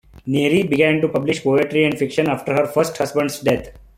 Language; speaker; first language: English; non-native, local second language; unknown